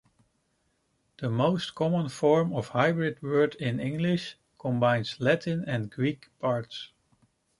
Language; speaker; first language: English; non-native, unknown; Dutch